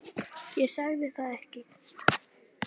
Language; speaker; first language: Icelandic; native; Icelandic